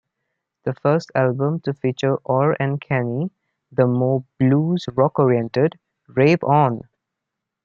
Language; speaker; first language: English; non-native, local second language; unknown